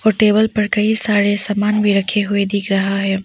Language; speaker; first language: Hindi; non-native, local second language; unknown